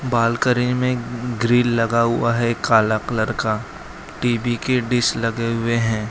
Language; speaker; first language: Hindi; non-native, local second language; Gujarati